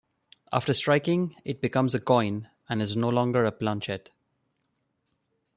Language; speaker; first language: English; non-native, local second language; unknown